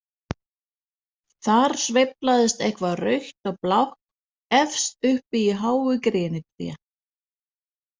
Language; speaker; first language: Icelandic; non-native, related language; Danish